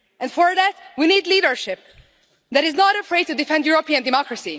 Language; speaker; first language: English; non-native, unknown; Hungarian